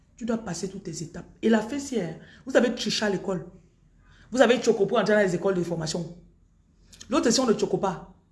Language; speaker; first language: French; non-native, local second language; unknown